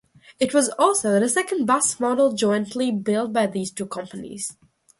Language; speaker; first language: English; non-native, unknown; Russian